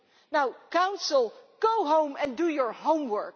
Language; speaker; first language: English; non-native, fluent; Dutch